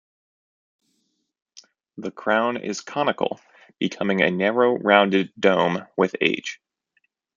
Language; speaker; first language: English; native; English